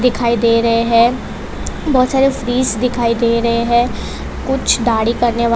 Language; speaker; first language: Hindi; non-native, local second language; Gujarati